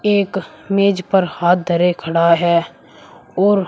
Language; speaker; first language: Hindi; native; Hindi